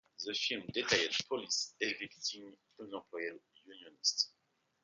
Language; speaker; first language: English; non-native, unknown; French